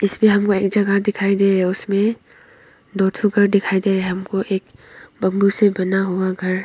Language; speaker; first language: Hindi; early bilingual, other home language; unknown